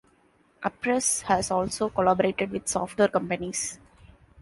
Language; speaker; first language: English; non-native, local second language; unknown